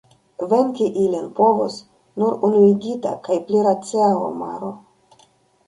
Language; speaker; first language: Esperanto; non-native, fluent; Russian